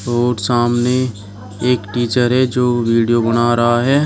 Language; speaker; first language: Hindi; native; Hindi